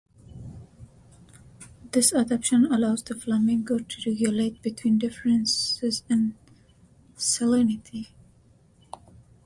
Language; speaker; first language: English; non-native, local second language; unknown